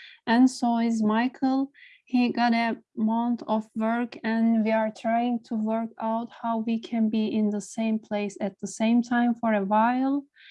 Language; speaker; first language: English; non-native, learner; Turkish